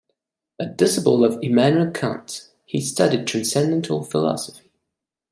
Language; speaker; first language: English; non-native, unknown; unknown